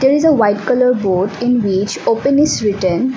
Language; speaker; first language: English; non-native, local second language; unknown